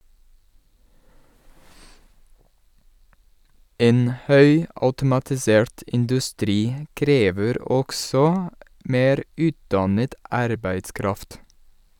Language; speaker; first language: Norwegian; non-native, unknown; English